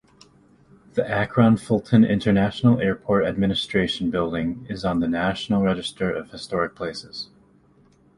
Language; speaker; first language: English; native; English